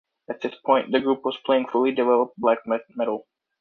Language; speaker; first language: English; native; English